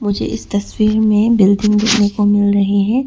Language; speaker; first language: Hindi; non-native, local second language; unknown